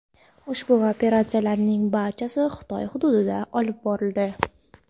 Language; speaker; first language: Uzbek; non-native, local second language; Kara-Kalpak